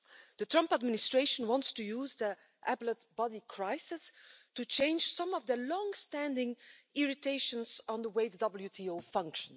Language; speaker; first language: English; non-native, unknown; Dutch